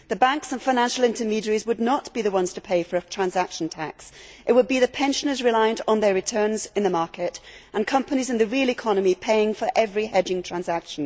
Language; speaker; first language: English; native; English